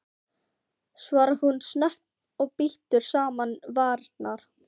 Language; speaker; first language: Icelandic; non-native, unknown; Filipino